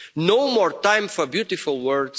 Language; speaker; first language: English; non-native, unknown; Portuguese